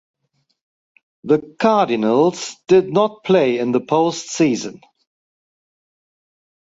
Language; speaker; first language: English; non-native, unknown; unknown